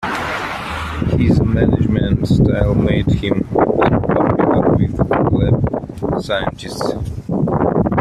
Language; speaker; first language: English; non-native, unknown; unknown